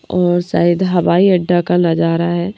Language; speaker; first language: Hindi; native; Hindi